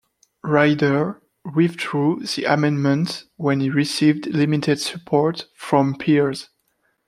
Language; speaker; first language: English; non-native, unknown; French